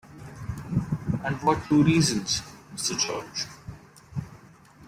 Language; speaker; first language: English; non-native, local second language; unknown